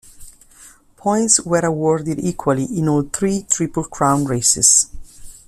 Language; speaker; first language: English; non-native, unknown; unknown